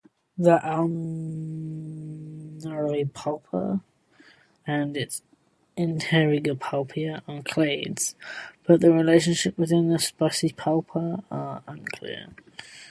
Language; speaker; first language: English; native; English